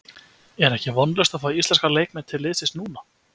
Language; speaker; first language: Icelandic; native; Icelandic